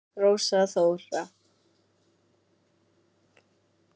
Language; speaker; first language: Icelandic; native; Icelandic